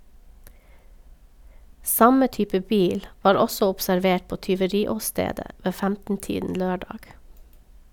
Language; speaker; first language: Norwegian; native; Norwegian